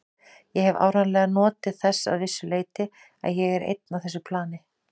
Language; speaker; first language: Icelandic; native; Icelandic